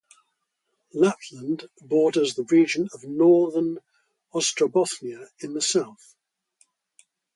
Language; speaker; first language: English; native; English